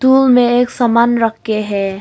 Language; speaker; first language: Hindi; early bilingual, other home language; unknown